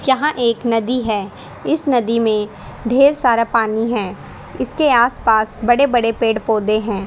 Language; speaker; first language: Hindi; native; Hindi